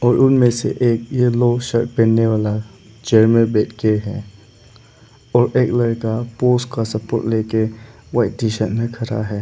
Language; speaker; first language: Hindi; non-native, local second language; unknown